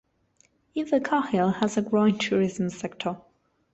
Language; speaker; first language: English; non-native, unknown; Spanish